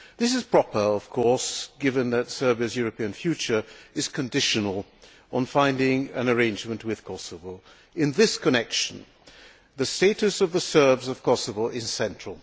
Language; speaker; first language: English; non-native, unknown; Hungarian